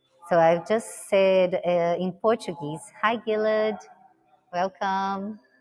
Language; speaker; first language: English; non-native, fluent; Portuguese